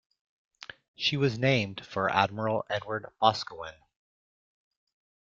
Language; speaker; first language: English; native; English